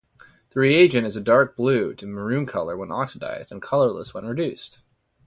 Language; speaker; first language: English; native; English